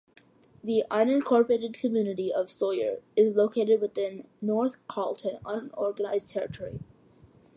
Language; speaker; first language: English; early bilingual, other home language; Malayalam